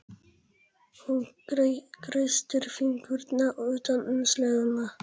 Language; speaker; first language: Icelandic; non-native, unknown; Polish